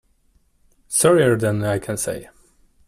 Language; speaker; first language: English; non-native, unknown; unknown